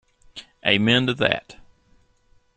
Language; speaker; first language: English; native; English